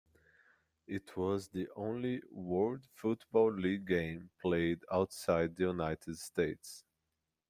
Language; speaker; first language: English; non-native, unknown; Portuguese